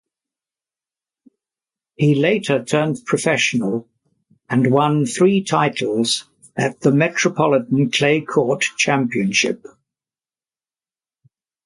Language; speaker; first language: English; native; English